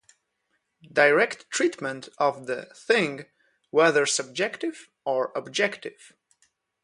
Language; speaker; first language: English; non-native, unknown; Polish